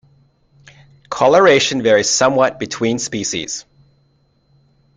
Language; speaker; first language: English; native; English